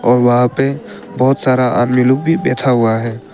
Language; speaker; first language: Hindi; non-native, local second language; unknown